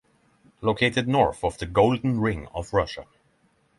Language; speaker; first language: English; non-native, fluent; Norwegian